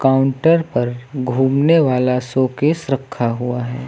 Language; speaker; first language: Hindi; native; Hindi